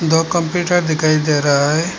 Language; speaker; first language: Hindi; non-native, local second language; Bangla